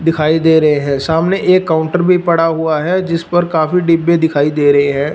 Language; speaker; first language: Hindi; non-native, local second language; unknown